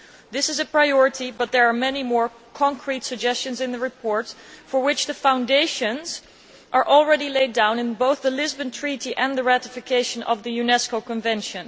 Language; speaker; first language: English; non-native, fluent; Dutch